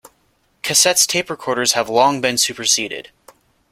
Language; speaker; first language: English; native; English